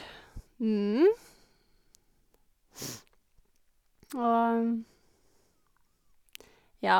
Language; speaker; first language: Norwegian; native; Norwegian